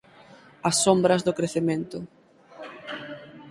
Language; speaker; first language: Galician; native; Galician